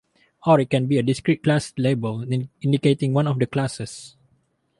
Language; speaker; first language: English; non-native, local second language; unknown